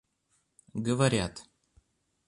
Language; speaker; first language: Russian; native; Russian